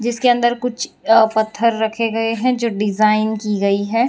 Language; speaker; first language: Hindi; non-native, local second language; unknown